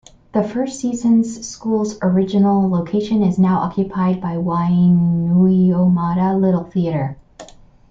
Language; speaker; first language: English; native; English